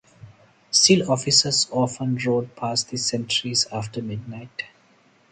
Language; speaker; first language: English; non-native, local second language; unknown